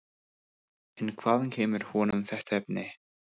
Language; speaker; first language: Icelandic; non-native, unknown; English